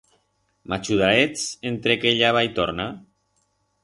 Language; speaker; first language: Aragonese; non-native, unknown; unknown